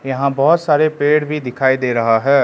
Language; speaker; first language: Hindi; non-native, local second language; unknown